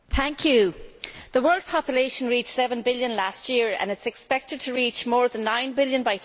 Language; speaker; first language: English; native; English